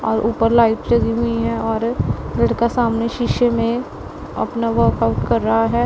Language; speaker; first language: Hindi; non-native, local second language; Punjabi